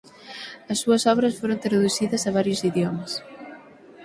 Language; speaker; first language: Galician; native; Galician